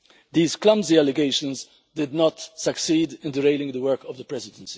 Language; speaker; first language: English; non-native, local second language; Maltese